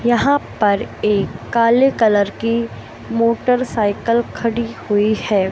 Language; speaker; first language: Hindi; native; Hindi